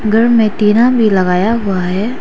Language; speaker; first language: Hindi; non-native, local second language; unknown